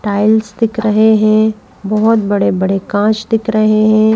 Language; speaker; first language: Hindi; native; Hindi